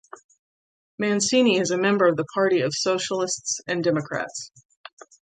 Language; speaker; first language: English; native; English